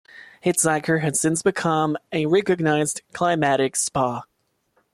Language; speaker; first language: English; non-native, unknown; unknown